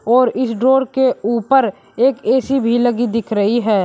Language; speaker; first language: Hindi; native; Hindi